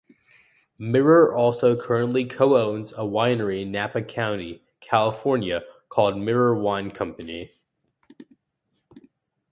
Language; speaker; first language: English; native; English